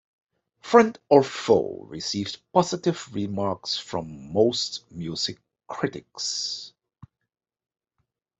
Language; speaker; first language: English; non-native, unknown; Dutch